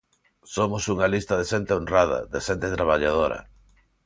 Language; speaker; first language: Galician; non-native, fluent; Spanish